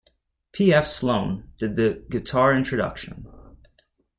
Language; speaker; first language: English; native; English